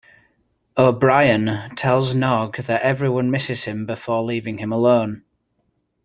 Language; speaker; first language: English; native; English